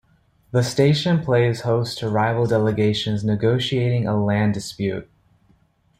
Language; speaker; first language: English; native; English